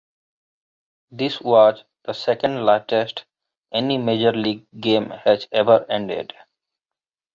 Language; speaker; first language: English; non-native, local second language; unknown